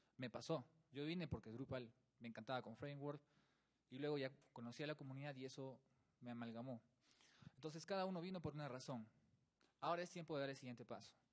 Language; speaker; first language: Spanish; native; Spanish